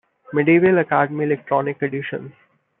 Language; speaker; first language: English; non-native, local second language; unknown